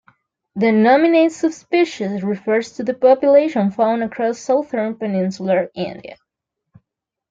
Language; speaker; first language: English; non-native, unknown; Spanish